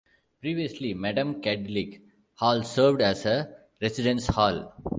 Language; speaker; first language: English; non-native, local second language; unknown